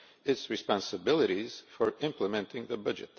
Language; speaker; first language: English; non-native, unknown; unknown